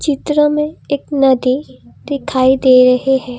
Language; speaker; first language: Hindi; non-native, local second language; Assamese